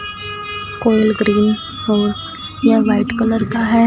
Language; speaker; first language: Hindi; non-native, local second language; Punjabi